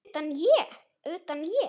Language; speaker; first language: Icelandic; native; Icelandic